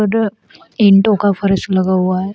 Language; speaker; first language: Hindi; native; Hindi